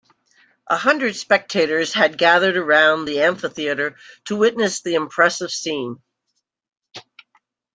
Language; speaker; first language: English; native; English